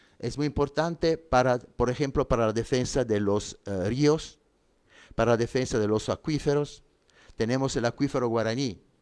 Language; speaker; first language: Spanish; non-native, fluent; Italian